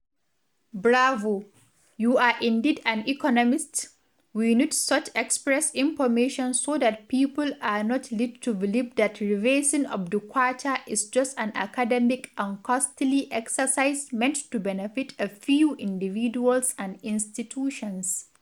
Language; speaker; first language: English; non-native, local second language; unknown